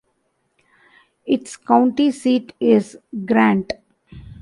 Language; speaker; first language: English; non-native, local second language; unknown